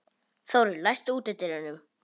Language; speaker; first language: Icelandic; non-native, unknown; Polish